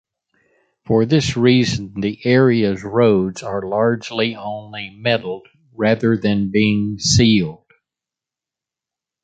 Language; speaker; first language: English; native; English